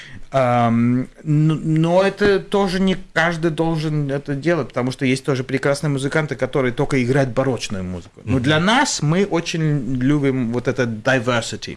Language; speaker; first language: Russian; early bilingual, other home language; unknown